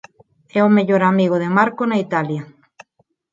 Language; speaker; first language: Galician; non-native, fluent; Spanish